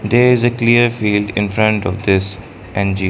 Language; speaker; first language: English; non-native, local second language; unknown